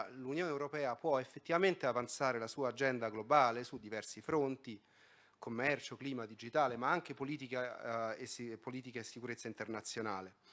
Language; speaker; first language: Italian; native; Italian